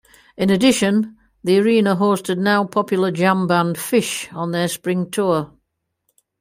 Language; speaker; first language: English; native; English